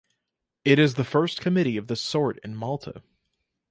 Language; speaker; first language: English; native; English